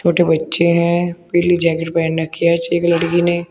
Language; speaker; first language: Hindi; native; Hindi